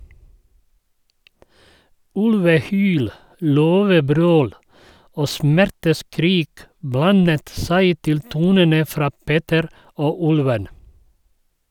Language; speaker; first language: Norwegian; non-native, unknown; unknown